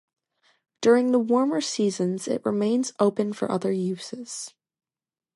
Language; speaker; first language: English; native; English